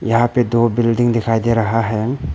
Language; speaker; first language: Hindi; non-native, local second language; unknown